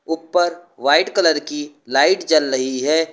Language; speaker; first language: Hindi; native; Hindi